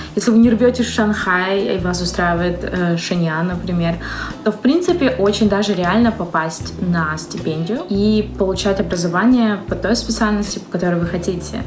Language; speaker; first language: Russian; native; Russian